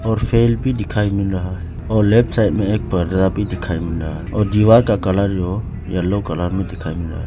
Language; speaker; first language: Hindi; non-native, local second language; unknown